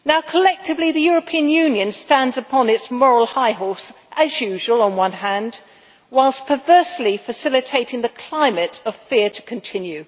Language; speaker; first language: English; native; English